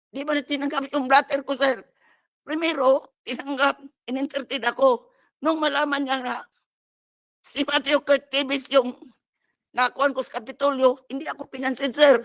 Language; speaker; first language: Filipino; non-native, local second language; Cebuano